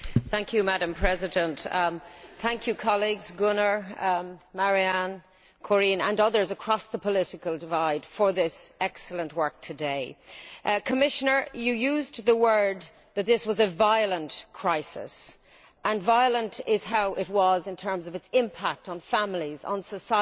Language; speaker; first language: English; native; English